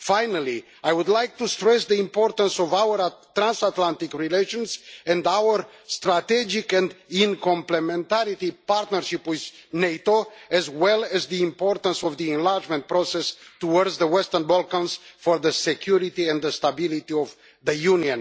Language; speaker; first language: English; non-native, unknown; Romanian